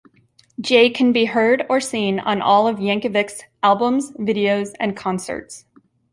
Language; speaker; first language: English; native; English